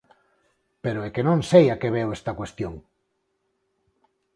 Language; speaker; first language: Galician; non-native, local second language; Spanish